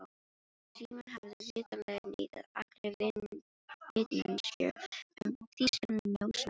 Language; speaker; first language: Icelandic; non-native, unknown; Filipino